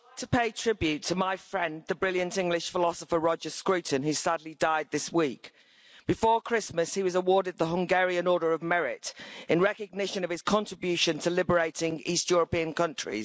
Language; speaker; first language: English; native; English